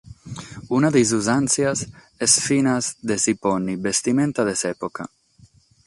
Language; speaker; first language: Sardinian; non-native, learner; Catalan